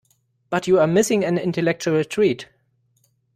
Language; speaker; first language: English; non-native, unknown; German